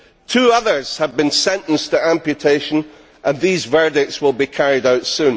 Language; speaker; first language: English; native; English